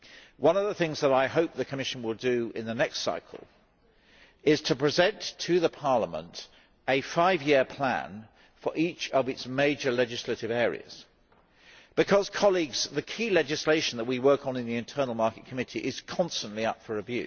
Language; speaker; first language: English; native; English